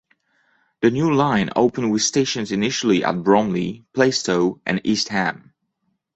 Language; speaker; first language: English; non-native, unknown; French